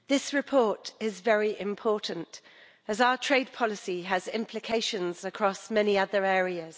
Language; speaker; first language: English; native; English